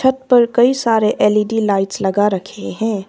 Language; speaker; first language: Hindi; non-native, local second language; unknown